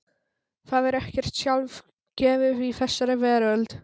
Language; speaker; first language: Icelandic; non-native, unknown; Polish